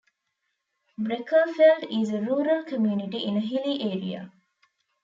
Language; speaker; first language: English; non-native, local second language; Tamil